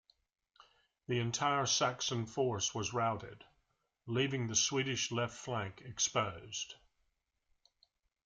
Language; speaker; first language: English; native; English